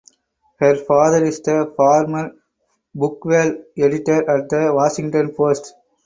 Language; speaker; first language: English; non-native, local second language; Tamil